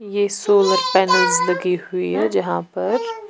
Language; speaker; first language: Hindi; non-native, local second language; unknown